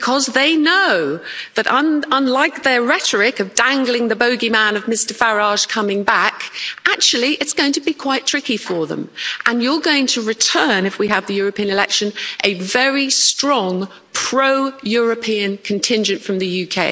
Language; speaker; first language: English; native; English